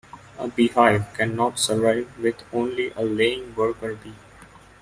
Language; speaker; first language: English; non-native, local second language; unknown